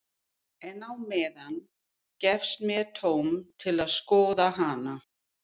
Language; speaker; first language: Icelandic; non-native, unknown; English